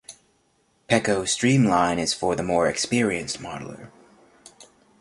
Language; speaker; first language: English; native; English